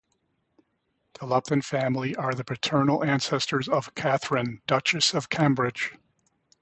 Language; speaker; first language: English; native; English